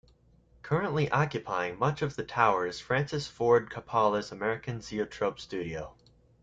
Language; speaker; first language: English; native; English